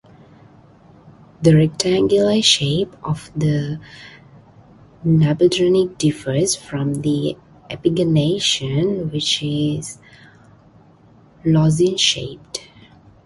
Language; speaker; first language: English; non-native, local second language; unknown